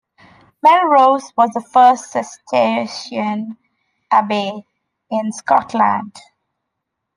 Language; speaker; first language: English; non-native, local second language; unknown